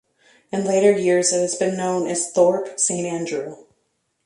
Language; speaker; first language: English; native; English